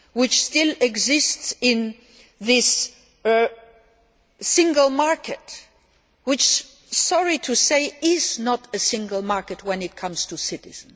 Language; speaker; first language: English; non-native, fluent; Luxembourgish